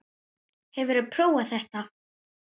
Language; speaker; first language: Icelandic; native; Icelandic